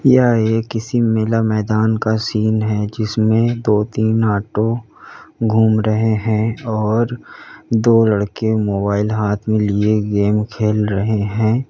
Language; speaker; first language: Hindi; native; Hindi